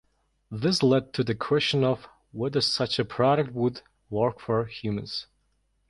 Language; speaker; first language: English; non-native, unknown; Mongolian